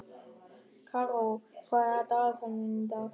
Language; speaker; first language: Icelandic; non-native, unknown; German